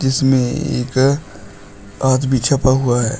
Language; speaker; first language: Hindi; native; Hindi